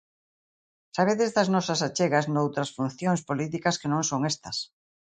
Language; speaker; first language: Galician; native; Galician